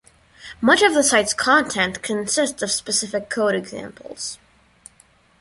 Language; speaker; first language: English; non-native, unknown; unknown